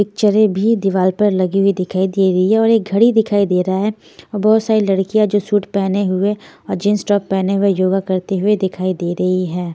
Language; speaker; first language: Hindi; native; Hindi